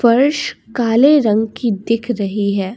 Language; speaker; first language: Hindi; non-native, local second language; Assamese